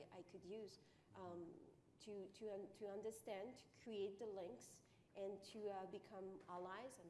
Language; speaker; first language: English; non-native, fluent; French